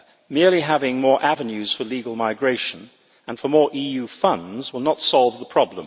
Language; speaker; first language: English; native; English